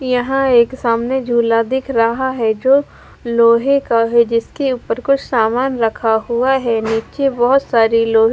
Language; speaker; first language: Hindi; non-native, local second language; Punjabi